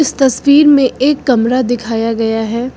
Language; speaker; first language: Hindi; native; Hindi